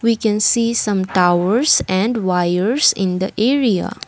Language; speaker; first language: English; non-native, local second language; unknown